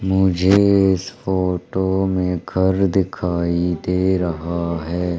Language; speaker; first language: Hindi; native; Hindi